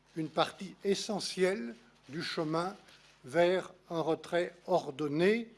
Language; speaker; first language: French; native; French